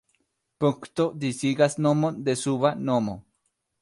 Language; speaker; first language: Esperanto; non-native, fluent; Spanish